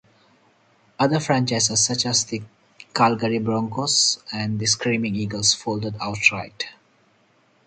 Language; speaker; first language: English; non-native, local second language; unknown